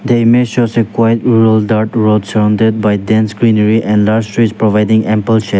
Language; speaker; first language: English; non-native, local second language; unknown